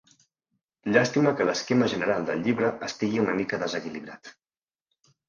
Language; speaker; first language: Catalan; native; Catalan